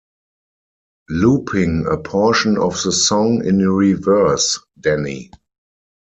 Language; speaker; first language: English; non-native, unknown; German